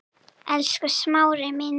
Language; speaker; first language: Icelandic; non-native, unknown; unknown